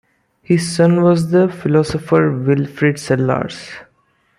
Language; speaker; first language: English; non-native, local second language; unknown